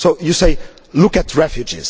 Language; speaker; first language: English; non-native, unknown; Portuguese